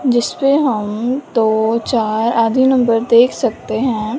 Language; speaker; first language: Hindi; non-native, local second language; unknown